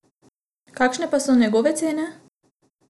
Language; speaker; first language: Slovenian; non-native, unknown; Macedonian